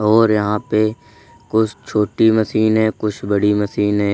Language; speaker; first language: Hindi; native; Hindi